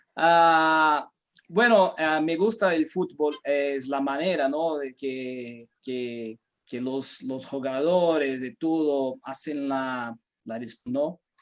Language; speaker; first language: Spanish; non-native, fluent; Portuguese